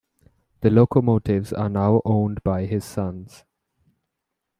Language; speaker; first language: English; non-native, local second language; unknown